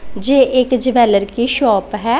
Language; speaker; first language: Hindi; non-native, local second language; Punjabi